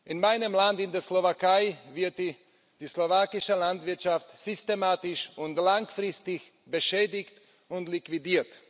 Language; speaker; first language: German; non-native, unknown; Slovak